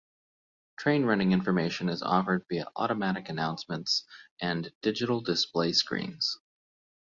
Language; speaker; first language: English; native; English